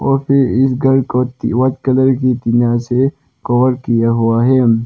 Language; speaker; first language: Hindi; early bilingual, other home language; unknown